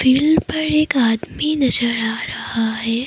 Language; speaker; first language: Hindi; non-native, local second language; Assamese